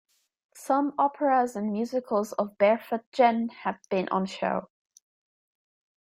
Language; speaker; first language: English; native; English